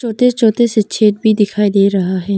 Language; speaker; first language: Hindi; non-native, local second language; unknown